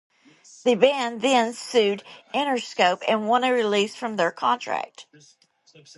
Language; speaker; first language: English; native; English